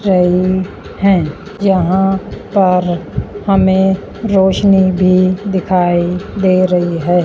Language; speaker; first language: Hindi; non-native, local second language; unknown